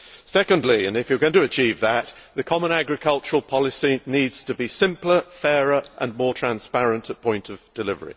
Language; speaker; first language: English; native; English